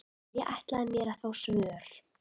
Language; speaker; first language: Icelandic; native; Icelandic